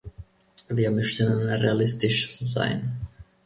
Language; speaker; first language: German; non-native, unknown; Finnish